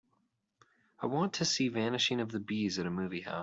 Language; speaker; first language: English; native; English